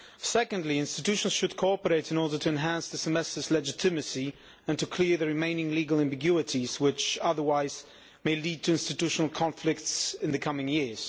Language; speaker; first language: English; non-native, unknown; Polish